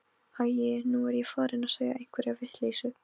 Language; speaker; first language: Icelandic; non-native, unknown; Polish